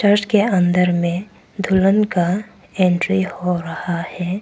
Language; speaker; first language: Hindi; non-native, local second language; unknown